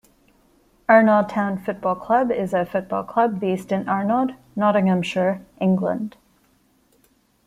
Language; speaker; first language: English; non-native, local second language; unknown